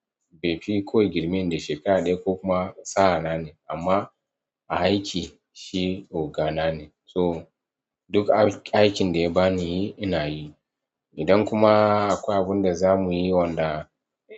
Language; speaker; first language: Hausa; non-native, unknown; Yoruba